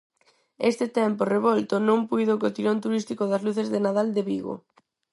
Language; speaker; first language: Galician; non-native, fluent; Spanish